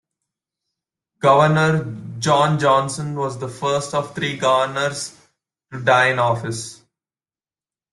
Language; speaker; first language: English; non-native, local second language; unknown